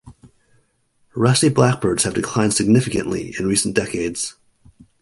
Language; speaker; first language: English; native; English